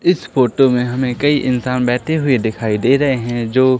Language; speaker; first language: Hindi; native; Hindi